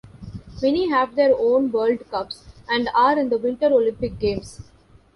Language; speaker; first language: English; non-native, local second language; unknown